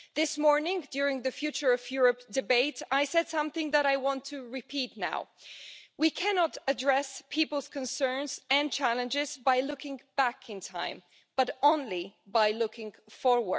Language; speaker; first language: English; non-native, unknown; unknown